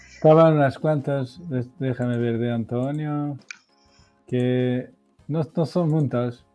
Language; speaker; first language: Spanish; non-native, related language; Portuguese